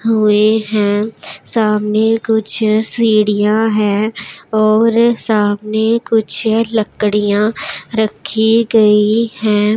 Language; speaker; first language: Hindi; non-native, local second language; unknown